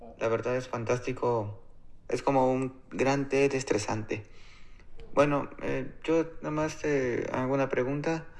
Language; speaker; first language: Spanish; native; Spanish